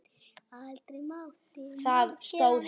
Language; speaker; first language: Icelandic; native; Icelandic